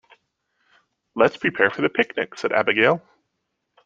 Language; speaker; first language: English; native; English